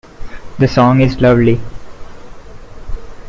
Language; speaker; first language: English; non-native, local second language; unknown